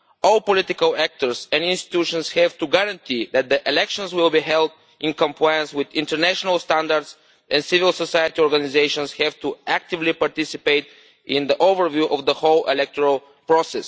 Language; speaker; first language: English; non-native, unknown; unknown